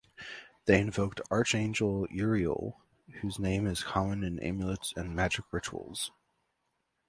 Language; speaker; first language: English; native; English